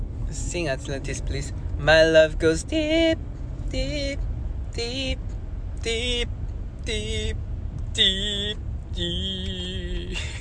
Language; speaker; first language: English; non-native, learner; Korean